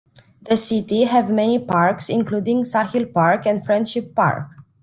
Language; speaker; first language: English; non-native, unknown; Romanian